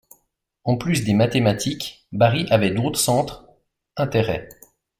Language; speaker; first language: French; native; French